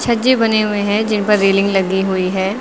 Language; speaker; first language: Hindi; native; Hindi